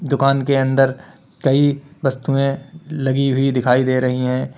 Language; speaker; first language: Hindi; native; Hindi